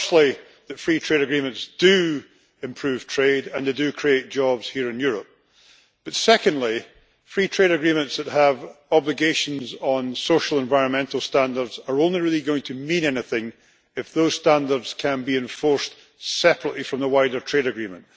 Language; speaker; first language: English; native; English